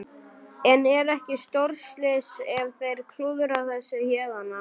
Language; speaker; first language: Icelandic; non-native, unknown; German